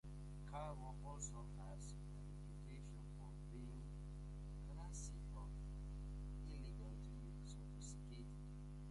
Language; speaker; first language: English; native; English